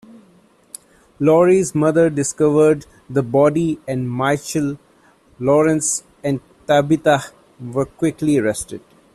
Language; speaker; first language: English; non-native, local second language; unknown